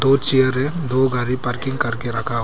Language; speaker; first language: Hindi; non-native, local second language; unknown